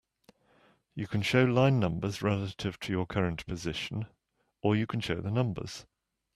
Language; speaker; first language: English; native; English